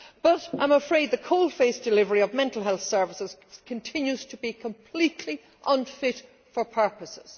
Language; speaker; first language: English; native; English